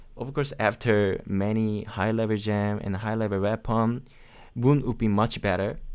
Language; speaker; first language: English; non-native, learner; Korean